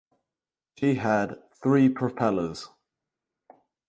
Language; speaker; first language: English; native; English